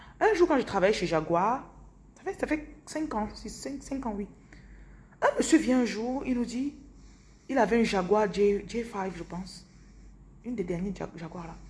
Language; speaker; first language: French; non-native, local second language; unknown